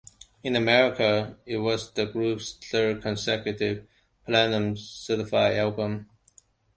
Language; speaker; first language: English; non-native, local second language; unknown